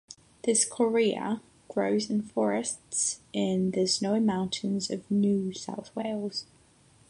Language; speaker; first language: English; non-native, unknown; Catalan